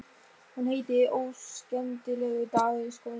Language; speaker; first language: Icelandic; non-native, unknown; German